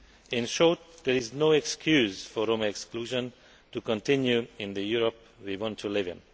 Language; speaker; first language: English; non-native, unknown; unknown